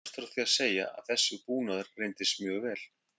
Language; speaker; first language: Icelandic; native; Icelandic